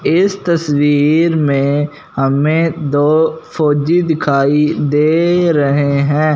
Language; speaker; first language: Hindi; non-native, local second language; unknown